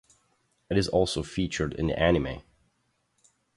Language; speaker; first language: English; non-native, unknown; German